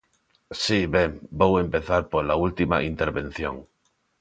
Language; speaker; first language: Galician; non-native, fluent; Spanish